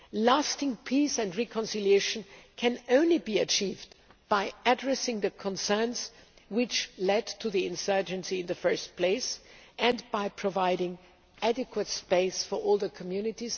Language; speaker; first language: English; non-native, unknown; German